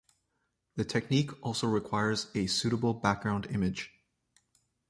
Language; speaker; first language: English; native; English